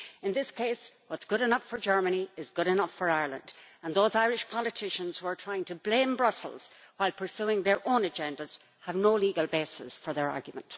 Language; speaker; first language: English; native; English